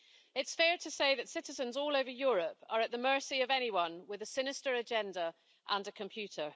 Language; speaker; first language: English; native; English